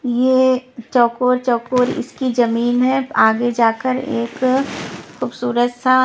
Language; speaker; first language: Hindi; non-native, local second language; Punjabi